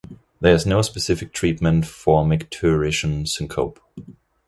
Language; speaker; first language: English; non-native, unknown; German